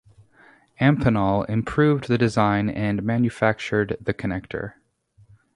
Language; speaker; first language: English; native; English